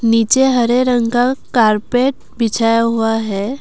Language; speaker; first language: Hindi; non-native, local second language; Assamese